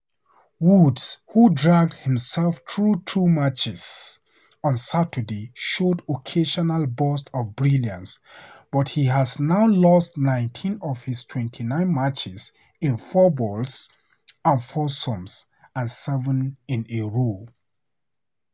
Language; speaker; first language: English; non-native, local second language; Hausa